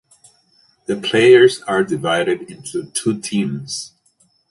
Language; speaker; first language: English; native; English